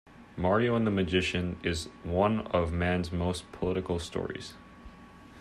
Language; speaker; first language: English; native; English